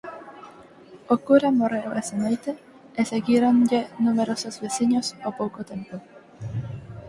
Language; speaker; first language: Galician; non-native, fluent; Spanish